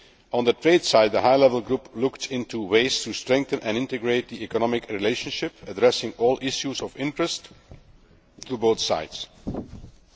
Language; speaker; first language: English; non-native, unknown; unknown